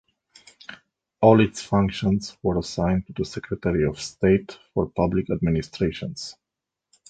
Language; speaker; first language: English; native; English